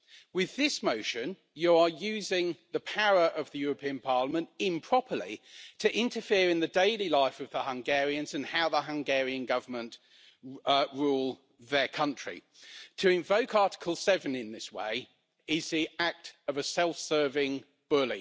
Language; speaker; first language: English; native; English